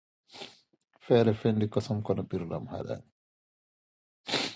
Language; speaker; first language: English; non-native, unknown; Dutch